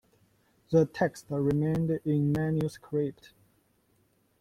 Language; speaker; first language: English; non-native, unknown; Chinese